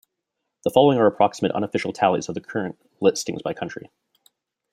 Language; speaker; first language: English; native; English